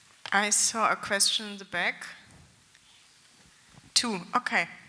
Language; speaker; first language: English; non-native, fluent; German